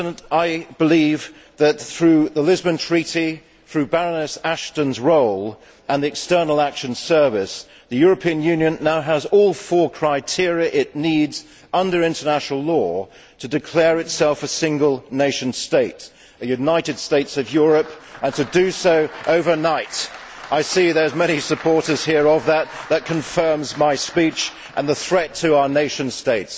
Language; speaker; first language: English; native; English